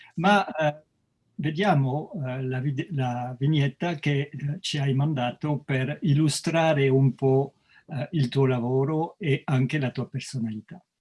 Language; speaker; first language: Italian; non-native, fluent; French